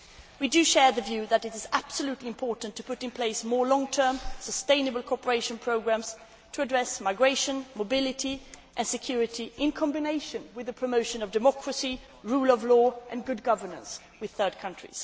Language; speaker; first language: English; non-native, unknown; Swedish